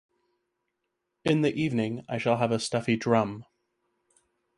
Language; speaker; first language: English; native; English